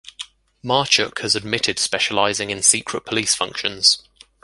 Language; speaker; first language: English; native; English